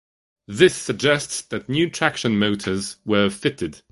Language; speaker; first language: English; non-native, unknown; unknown